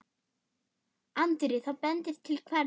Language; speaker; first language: Icelandic; non-native, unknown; German